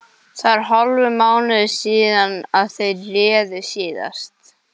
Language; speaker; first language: Icelandic; non-native, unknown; English